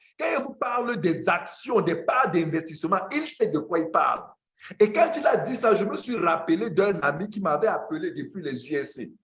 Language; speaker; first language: French; non-native, local second language; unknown